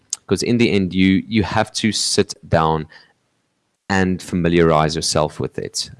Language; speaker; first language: English; non-native, local second language; Afrikaans